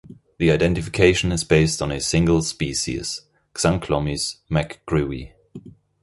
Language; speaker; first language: English; non-native, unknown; German